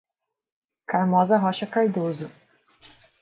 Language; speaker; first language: Portuguese; native; Portuguese